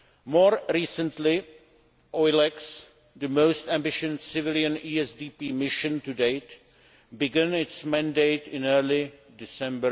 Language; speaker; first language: English; non-native, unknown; Czech